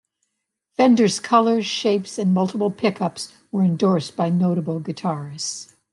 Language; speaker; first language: English; native; English